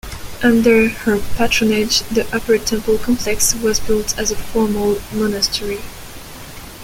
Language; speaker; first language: English; non-native, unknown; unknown